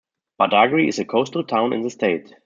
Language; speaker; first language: English; non-native, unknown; German